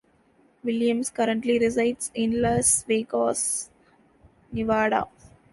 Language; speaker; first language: English; non-native, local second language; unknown